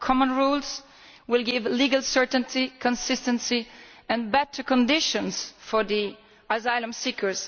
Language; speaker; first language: English; non-native, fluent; Italian